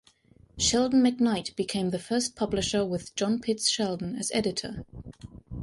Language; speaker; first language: English; non-native, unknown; German